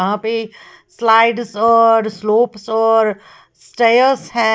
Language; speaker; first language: Hindi; native; Hindi